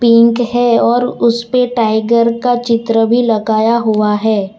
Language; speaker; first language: Hindi; non-native, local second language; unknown